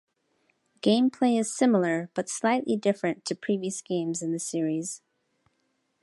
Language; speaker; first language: English; native; English